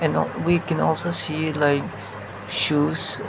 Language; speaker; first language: English; non-native, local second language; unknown